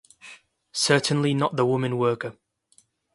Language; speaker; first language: English; non-native, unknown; Kurdish